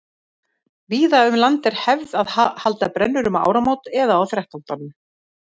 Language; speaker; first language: Icelandic; native; Icelandic